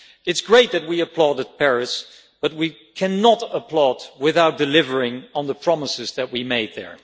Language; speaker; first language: English; non-native, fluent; Dutch